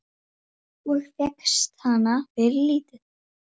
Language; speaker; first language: Icelandic; native; Icelandic